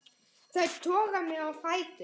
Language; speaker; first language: Icelandic; native; Icelandic